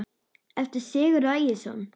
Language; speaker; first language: Icelandic; native; Icelandic